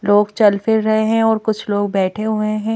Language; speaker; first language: Hindi; native; Hindi